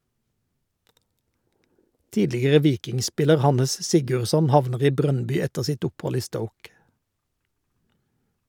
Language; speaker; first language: Norwegian; native; Norwegian